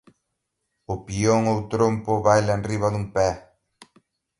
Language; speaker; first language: Galician; native; Galician